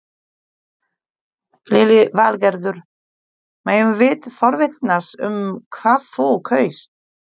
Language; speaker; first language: Icelandic; non-native, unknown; Polish